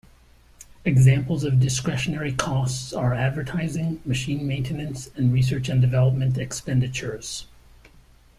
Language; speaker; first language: English; native; English